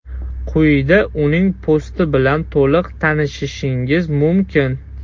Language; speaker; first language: Uzbek; non-native, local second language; Russian